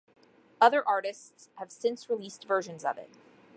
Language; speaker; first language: English; native; English